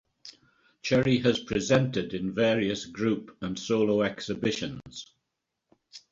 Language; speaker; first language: English; native; English